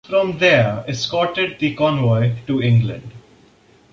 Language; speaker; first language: English; non-native, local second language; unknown